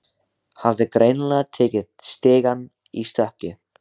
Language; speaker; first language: Icelandic; native; Icelandic